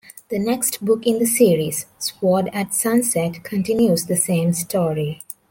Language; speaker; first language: English; non-native, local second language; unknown